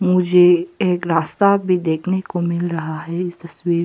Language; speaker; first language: Hindi; non-native, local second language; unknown